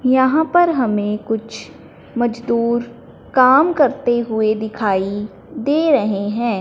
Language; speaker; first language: Hindi; non-native, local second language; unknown